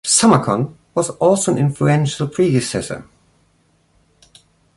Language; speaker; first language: English; non-native, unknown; German